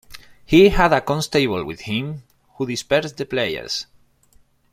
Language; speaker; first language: English; non-native, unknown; Spanish